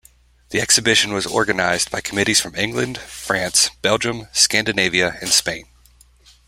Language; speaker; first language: English; native; English